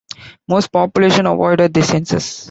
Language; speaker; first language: English; non-native, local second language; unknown